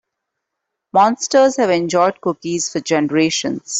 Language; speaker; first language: English; non-native, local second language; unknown